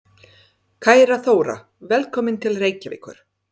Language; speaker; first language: Icelandic; non-native, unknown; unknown